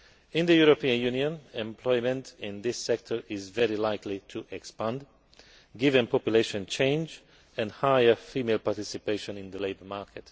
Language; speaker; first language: English; non-native, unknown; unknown